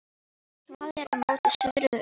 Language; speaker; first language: Icelandic; non-native, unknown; Filipino